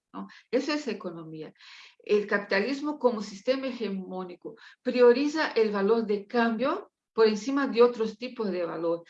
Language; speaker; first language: Spanish; non-native, related language; Portuguese